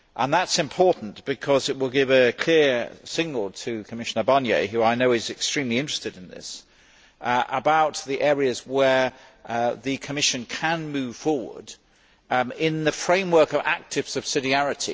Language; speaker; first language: English; native; English